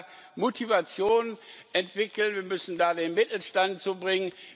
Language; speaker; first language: German; non-native, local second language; Luxembourgish